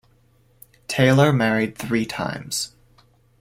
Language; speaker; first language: English; native; English